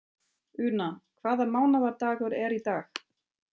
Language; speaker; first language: Icelandic; non-native, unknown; German